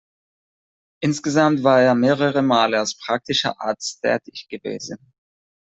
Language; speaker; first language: German; non-native, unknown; Catalan